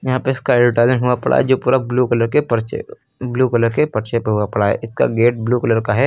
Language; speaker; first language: Hindi; native; Hindi